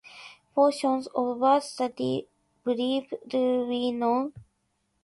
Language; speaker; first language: English; non-native, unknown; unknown